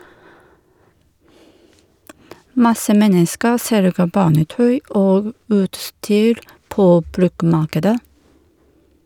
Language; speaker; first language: Norwegian; non-native, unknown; Japanese